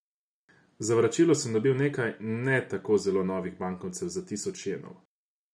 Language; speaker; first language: Slovenian; non-native, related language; Croatian